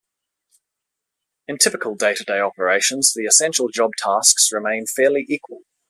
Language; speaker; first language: English; native; English